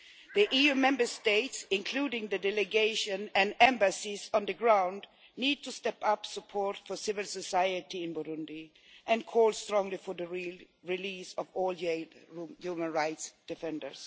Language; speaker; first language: English; non-native, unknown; Swedish